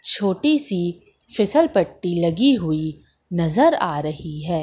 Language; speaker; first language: Hindi; native; Hindi